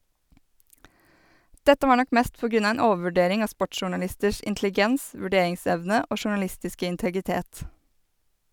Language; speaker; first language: Norwegian; native; Norwegian